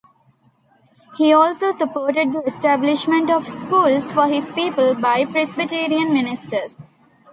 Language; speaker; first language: English; non-native, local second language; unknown